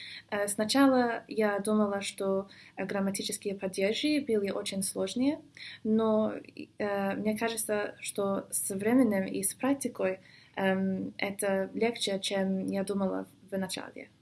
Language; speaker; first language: Russian; non-native, fluent; English